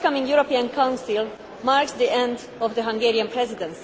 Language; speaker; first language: English; non-native, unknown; Hungarian